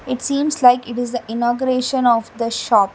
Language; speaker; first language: English; non-native, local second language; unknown